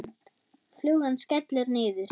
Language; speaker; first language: Icelandic; non-native, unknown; German